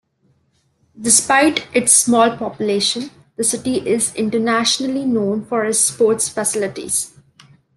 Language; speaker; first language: English; non-native, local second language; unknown